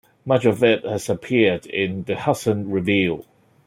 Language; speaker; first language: English; non-native, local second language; Cantonese